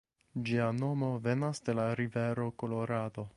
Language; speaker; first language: Esperanto; non-native, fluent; English